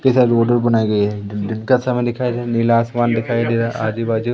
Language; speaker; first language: Hindi; native; Hindi